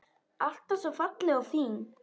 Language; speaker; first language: Icelandic; native; Icelandic